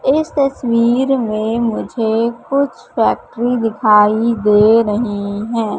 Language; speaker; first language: Hindi; native; Hindi